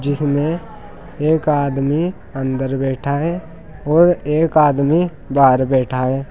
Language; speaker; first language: Hindi; native; Hindi